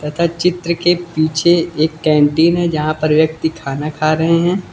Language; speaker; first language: Hindi; native; Hindi